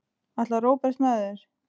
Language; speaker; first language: Icelandic; native; Icelandic